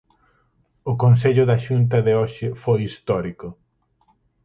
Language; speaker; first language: Galician; native; Galician